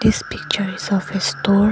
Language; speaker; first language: English; non-native, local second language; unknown